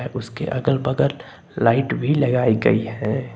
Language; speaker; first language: Hindi; native; Hindi